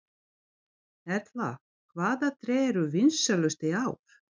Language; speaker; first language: Icelandic; non-native, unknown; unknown